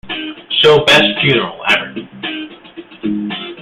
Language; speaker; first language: English; native; English